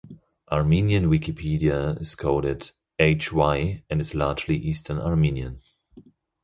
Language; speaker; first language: English; non-native, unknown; German